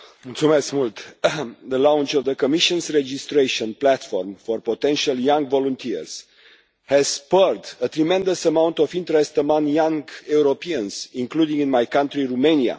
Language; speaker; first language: English; non-native, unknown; Romanian